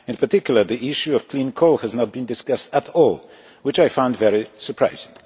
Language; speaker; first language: English; non-native, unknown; Polish